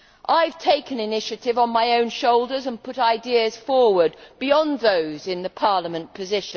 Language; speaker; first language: English; native; English